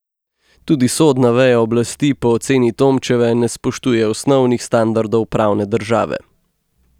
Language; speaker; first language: Slovenian; native; Slovenian